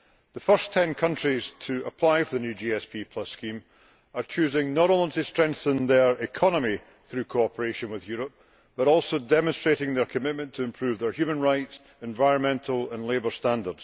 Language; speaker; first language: English; native; English